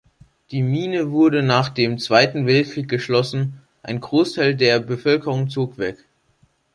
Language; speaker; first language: German; native; German